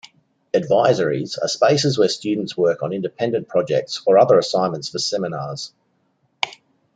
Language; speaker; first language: English; native; English